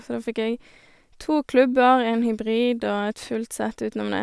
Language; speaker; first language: Norwegian; native; Norwegian